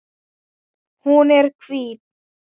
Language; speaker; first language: Icelandic; non-native, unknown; Thai